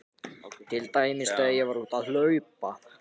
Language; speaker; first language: Icelandic; non-native, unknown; Japanese